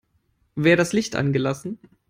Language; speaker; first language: English; non-native, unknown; German